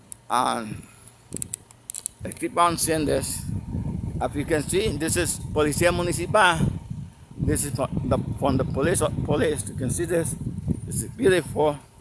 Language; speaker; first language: English; non-native, fluent; Spanish